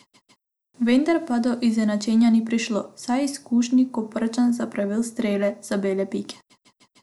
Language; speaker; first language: Slovenian; non-native, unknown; Macedonian